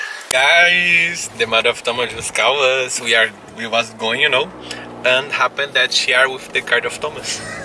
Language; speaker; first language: English; non-native, learner; Portuguese